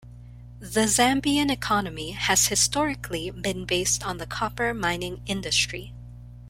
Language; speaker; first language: English; non-native, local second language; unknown